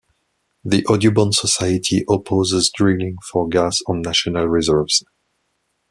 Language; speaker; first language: English; non-native, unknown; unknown